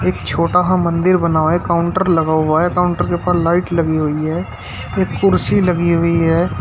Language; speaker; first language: Hindi; native; Hindi